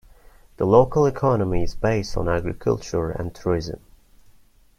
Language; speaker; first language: English; non-native, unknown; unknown